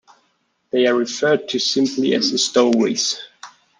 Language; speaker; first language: English; non-native, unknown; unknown